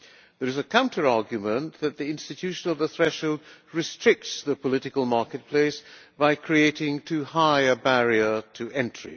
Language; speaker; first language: English; non-native, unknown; Hungarian